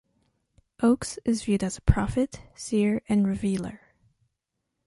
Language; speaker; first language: English; non-native, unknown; French